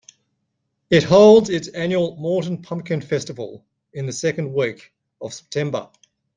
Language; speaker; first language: English; native; English